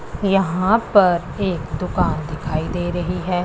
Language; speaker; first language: Hindi; non-native, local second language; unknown